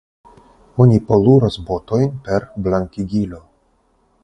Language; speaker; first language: Esperanto; non-native, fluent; Russian